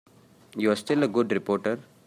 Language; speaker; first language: English; non-native, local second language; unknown